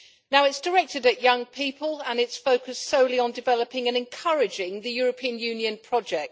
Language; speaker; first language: English; native; English